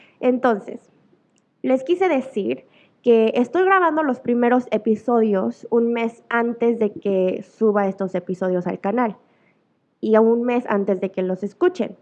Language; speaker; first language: Spanish; early bilingual, other home language; Korean